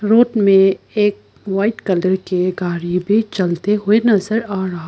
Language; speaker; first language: Hindi; non-native, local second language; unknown